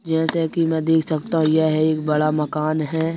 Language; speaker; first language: Hindi; native; Hindi